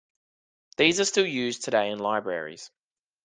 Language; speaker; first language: English; native; English